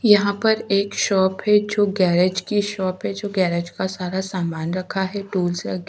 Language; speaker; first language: Hindi; native; Hindi